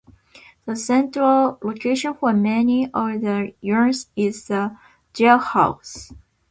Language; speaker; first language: English; non-native, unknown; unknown